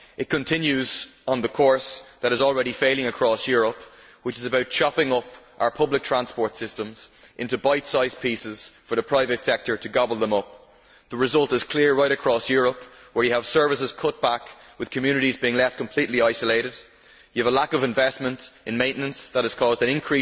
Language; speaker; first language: English; native; English